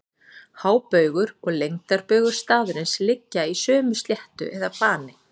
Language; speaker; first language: Icelandic; native; Icelandic